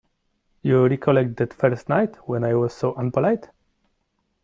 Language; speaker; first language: English; non-native, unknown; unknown